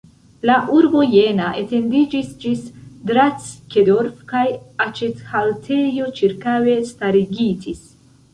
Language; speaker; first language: Esperanto; non-native, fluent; Central Kurdish